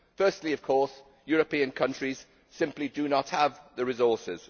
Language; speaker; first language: English; native; English